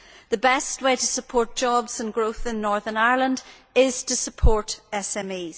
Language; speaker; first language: English; native; English